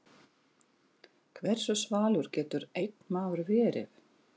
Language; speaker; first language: Icelandic; non-native, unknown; Russian